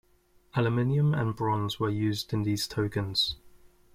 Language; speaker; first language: English; native; English